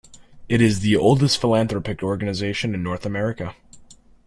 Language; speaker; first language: English; native; English